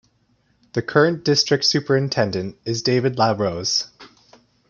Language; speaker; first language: English; native; English